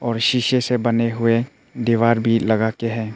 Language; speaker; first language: Hindi; non-native, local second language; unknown